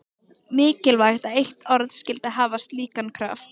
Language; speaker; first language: Icelandic; native; Icelandic